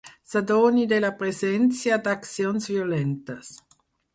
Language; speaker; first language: Catalan; non-native, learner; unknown